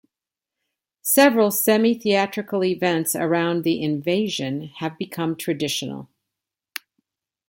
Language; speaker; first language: English; native; English